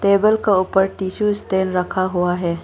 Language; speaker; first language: Hindi; non-native, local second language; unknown